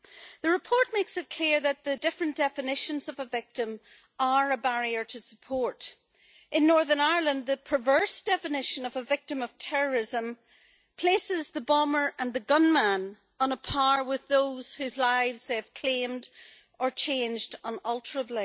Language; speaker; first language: English; native; English